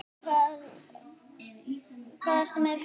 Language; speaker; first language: Icelandic; native; Icelandic